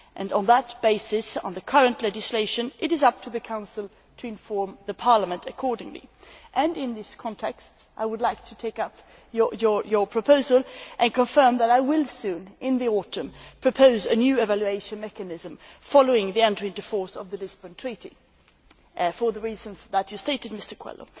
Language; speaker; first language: English; non-native, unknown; Swedish